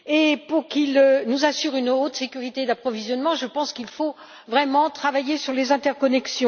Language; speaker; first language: French; native; French